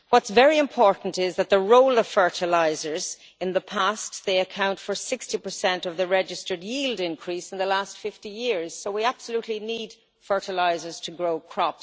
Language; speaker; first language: English; native; English